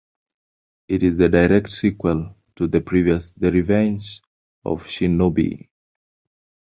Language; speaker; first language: English; non-native, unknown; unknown